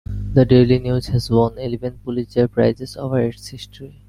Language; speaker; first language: English; non-native, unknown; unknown